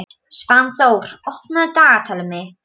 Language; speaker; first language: Icelandic; non-native, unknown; Polish